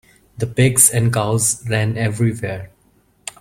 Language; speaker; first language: English; non-native, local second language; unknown